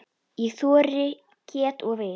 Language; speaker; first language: Icelandic; native; Icelandic